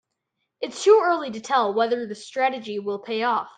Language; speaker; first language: English; native; English